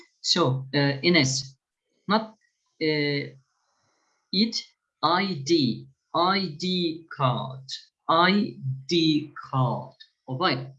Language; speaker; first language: English; non-native, fluent; Turkish